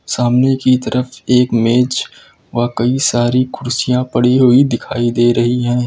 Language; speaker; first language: Hindi; native; Hindi